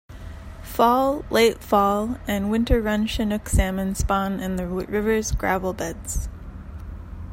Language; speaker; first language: English; native; English